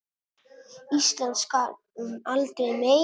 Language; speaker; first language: Icelandic; non-native, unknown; Italian